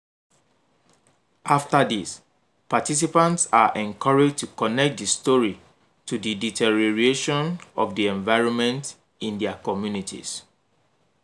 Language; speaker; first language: English; non-native, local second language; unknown